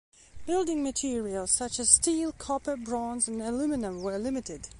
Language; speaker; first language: English; non-native, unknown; Belarusian